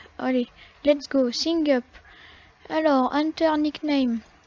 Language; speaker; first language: English; non-native, learner; French